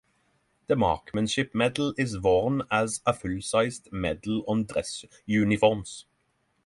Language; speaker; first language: English; non-native, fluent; Norwegian